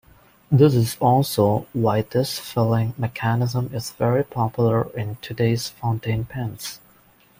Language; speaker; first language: English; non-native, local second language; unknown